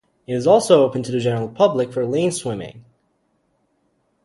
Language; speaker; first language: English; native; English